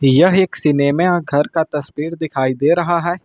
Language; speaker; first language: Hindi; native; Hindi